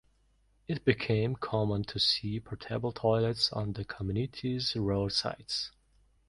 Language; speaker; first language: English; non-native, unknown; Mongolian